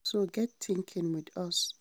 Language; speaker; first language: English; non-native, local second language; Hausa